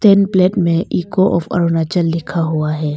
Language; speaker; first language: Hindi; non-native, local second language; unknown